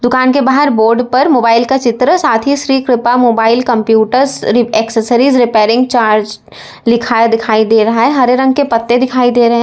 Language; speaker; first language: Hindi; native; Hindi